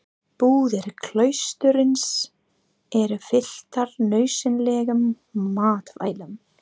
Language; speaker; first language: Icelandic; non-native, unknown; English